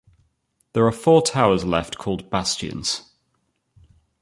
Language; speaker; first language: English; native; English